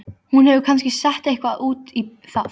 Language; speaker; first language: Icelandic; native; Icelandic